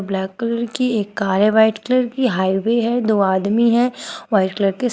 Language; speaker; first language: Hindi; native; Hindi